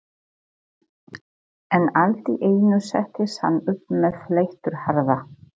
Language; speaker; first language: Icelandic; non-native, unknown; Polish